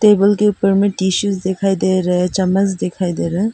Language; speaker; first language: Hindi; non-native, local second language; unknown